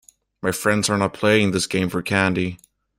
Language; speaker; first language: English; native; English